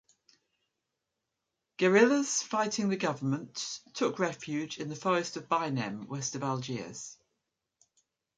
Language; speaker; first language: English; native; English